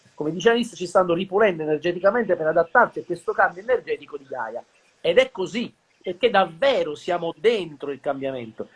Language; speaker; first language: Italian; native; Italian